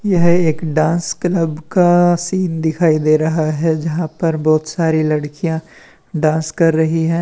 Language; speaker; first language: Hindi; native; Hindi